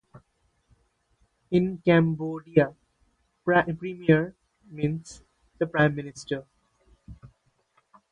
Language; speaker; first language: English; non-native, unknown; Bangla